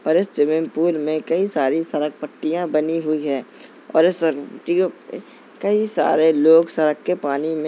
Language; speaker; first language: Hindi; native; Hindi